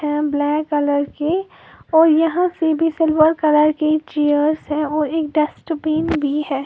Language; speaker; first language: Hindi; native; Hindi